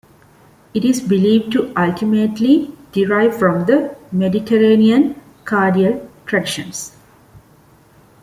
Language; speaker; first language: English; non-native, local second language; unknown